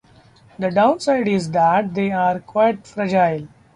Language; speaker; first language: English; non-native, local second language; Marathi